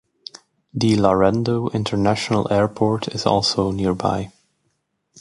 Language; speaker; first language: English; native; English